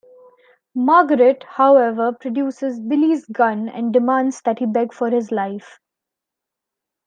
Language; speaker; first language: English; non-native, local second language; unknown